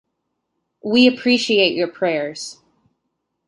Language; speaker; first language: English; native; English